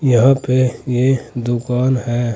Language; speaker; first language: Hindi; native; Hindi